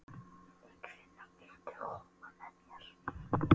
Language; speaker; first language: Icelandic; non-native, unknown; Polish